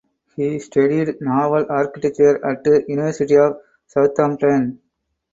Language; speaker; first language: English; non-native, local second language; Tamil